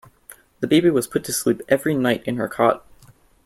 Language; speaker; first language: English; native; English